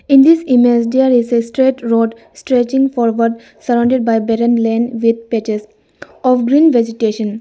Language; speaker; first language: English; non-native, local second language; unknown